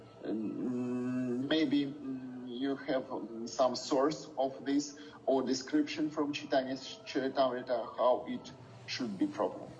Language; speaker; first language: English; non-native, fluent; Russian